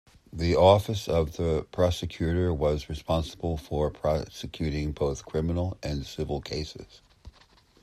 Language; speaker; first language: English; native; English